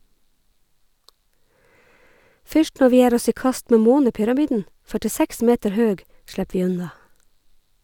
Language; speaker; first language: Norwegian; native; Norwegian